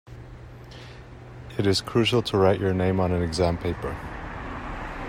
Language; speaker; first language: English; non-native, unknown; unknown